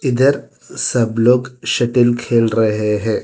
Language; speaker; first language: Hindi; non-native, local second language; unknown